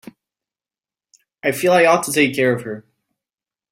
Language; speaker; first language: English; native; English